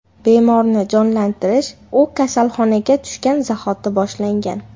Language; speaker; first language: Uzbek; native; Uzbek